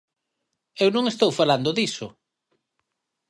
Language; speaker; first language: Galician; native; Galician